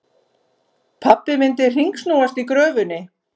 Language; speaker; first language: Icelandic; native; Icelandic